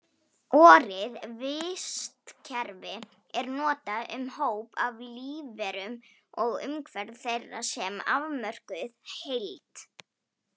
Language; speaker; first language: Icelandic; non-native, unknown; Polish